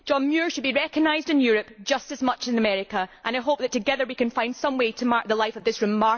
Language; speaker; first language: English; native; English